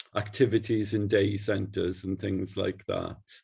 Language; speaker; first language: English; native; English